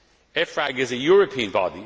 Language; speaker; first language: English; non-native, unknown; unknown